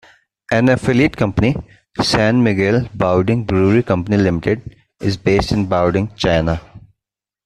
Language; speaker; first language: English; non-native, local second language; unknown